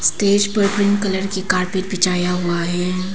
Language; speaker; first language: Hindi; non-native, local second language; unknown